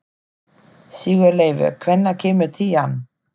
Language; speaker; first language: Icelandic; non-native, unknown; German